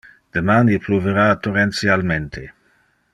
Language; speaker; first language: Interlingua; non-native, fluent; Dutch